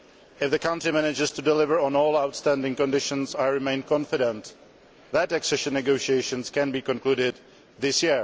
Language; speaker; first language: English; non-native, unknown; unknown